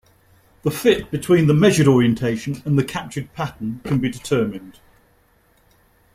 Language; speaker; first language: English; native; English